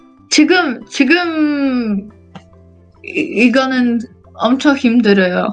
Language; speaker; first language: Korean; non-native, learner; Polish